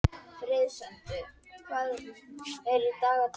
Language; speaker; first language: Icelandic; native; Icelandic